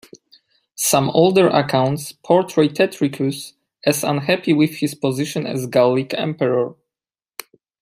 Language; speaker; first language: English; non-native, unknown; Polish